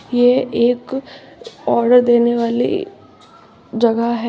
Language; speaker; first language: Hindi; native; Hindi